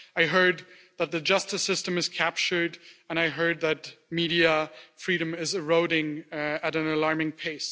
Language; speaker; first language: English; non-native, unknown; German